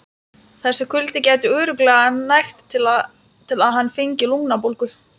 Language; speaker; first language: Icelandic; non-native, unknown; Lithuanian